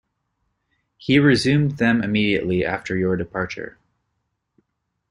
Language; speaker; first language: English; native; English